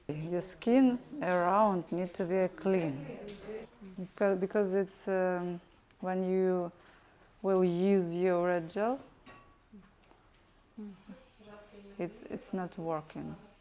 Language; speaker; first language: English; non-native, learner; Russian